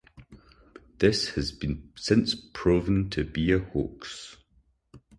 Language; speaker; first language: English; native; English